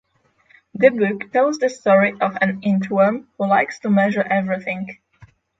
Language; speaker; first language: English; non-native, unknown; Polish